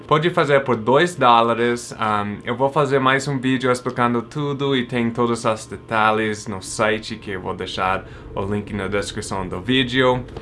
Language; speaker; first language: Portuguese; non-native, fluent; English